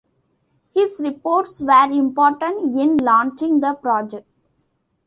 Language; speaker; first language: English; non-native, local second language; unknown